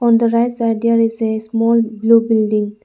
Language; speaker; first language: English; non-native, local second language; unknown